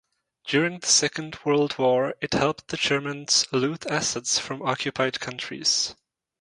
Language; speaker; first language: English; non-native, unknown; Czech